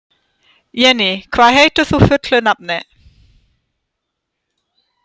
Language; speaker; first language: Icelandic; non-native, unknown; German